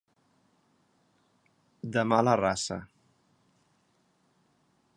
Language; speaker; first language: Catalan; native; Catalan